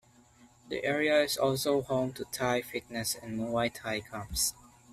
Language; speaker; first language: English; non-native, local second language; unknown